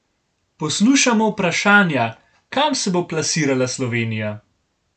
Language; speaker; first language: Slovenian; native; Slovenian